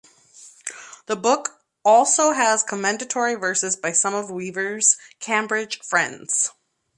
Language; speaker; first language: English; native; English